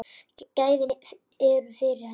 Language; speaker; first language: Icelandic; native; Icelandic